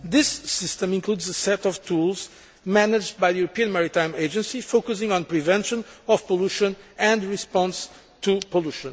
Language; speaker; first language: English; non-native, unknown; Portuguese